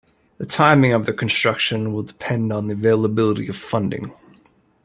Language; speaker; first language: English; native; English